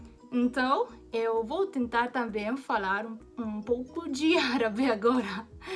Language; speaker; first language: Portuguese; non-native, fluent; Romanian